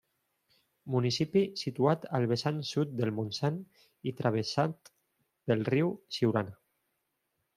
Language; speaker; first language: Catalan; non-native, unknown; Spanish